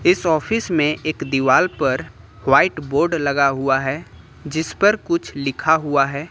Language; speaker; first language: Hindi; native; Hindi